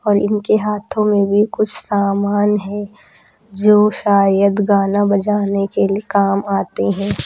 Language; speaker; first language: Hindi; native; Hindi